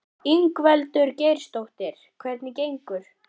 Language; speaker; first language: Icelandic; native; Icelandic